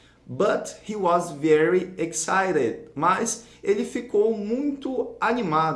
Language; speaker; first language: English; non-native, fluent; Portuguese